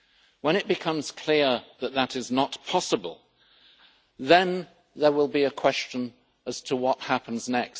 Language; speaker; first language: English; native; English